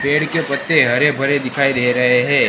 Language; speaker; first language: Hindi; non-native, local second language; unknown